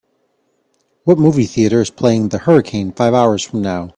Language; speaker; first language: English; native; English